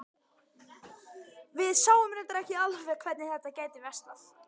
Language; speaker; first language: Icelandic; native; Icelandic